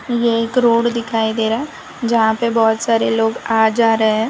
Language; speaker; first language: Hindi; non-native, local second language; Gujarati